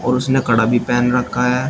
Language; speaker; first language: Hindi; native; Hindi